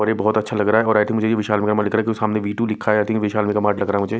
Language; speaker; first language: Hindi; non-native, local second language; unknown